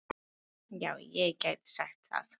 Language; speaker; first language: Icelandic; native; Icelandic